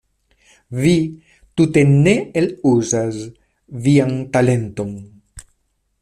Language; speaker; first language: Esperanto; non-native, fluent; Spanish